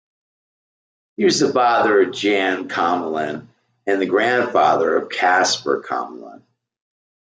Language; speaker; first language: English; native; English